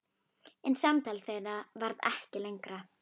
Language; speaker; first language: Icelandic; native; Icelandic